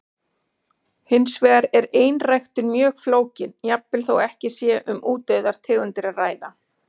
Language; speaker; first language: Icelandic; native; Icelandic